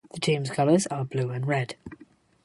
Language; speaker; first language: English; native; English